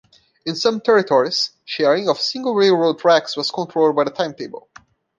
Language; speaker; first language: English; non-native, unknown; Portuguese